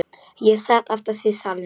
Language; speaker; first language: Icelandic; non-native, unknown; Polish